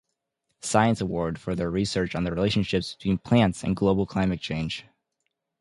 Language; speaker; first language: English; native; English